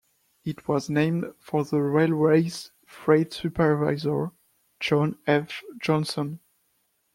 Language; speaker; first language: English; non-native, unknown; French